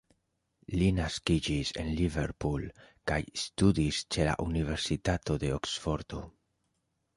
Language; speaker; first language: Esperanto; non-native, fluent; Spanish